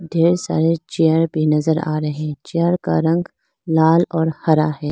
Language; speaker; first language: Hindi; non-native, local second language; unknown